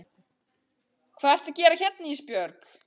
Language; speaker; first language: Icelandic; native; Icelandic